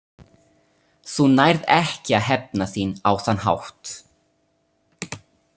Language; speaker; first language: Icelandic; non-native, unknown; Italian